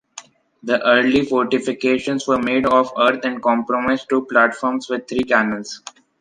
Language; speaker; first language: English; non-native, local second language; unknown